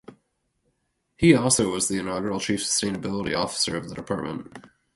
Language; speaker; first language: English; native; English